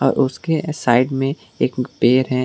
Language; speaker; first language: Hindi; non-native, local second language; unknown